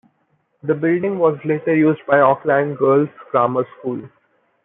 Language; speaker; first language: English; non-native, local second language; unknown